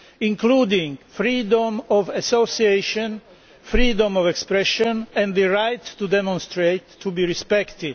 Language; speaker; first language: English; non-native, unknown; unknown